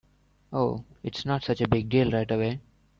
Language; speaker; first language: English; native; English